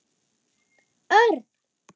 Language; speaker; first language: Icelandic; non-native, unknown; German